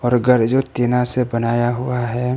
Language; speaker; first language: Hindi; non-native, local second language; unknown